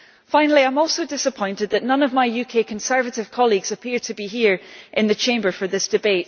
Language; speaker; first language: English; native; English